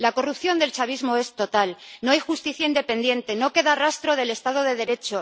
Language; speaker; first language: Spanish; native; Spanish